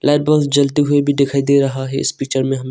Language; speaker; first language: Hindi; non-native, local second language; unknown